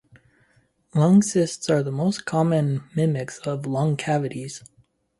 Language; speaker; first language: English; native; English